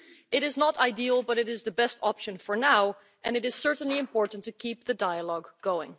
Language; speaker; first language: English; non-native, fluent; Dutch